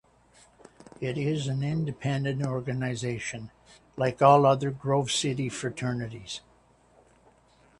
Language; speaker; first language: English; native; English